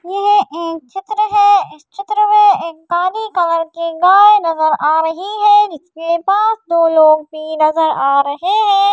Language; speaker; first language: Hindi; native; Hindi